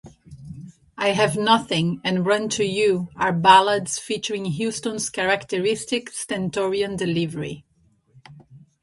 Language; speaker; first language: English; non-native, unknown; Portuguese